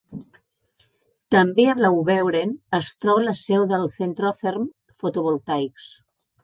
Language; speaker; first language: Catalan; native; Catalan